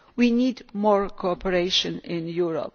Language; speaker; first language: English; non-native, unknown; Polish